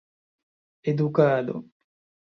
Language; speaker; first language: Esperanto; non-native, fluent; Chinese